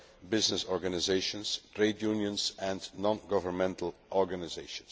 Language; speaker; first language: English; non-native, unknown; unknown